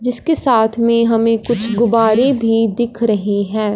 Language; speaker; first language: Hindi; non-native, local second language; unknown